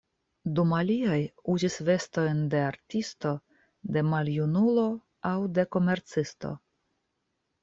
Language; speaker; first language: Esperanto; non-native, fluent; Russian